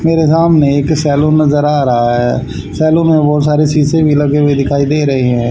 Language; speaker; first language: Hindi; native; Hindi